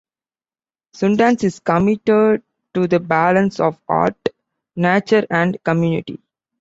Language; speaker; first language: English; non-native, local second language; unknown